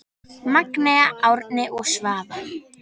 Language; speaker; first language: Icelandic; native; Icelandic